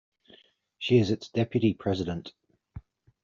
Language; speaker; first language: English; native; English